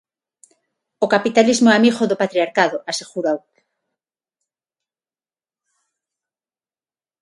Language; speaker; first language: Galician; non-native, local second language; Spanish